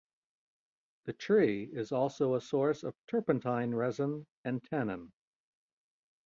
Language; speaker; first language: English; native; English